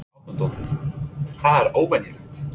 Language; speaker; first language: Icelandic; non-native, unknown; English